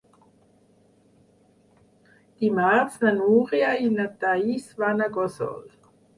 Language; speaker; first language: Catalan; non-native, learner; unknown